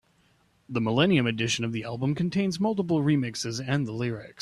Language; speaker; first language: English; native; English